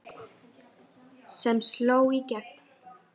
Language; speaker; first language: Icelandic; native; Icelandic